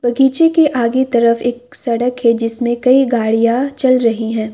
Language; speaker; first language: Hindi; non-native, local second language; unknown